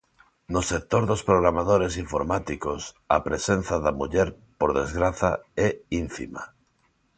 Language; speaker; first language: Galician; non-native, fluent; Spanish